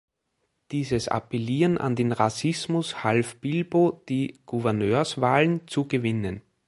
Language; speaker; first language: German; native; German